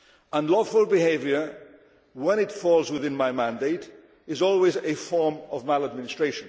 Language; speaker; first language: English; non-native, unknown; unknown